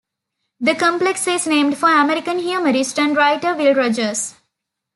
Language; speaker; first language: English; non-native, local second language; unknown